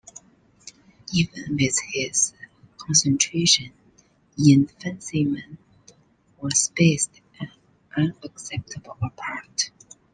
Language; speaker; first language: English; non-native, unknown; Chinese